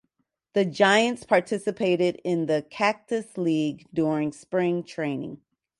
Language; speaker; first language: English; native; English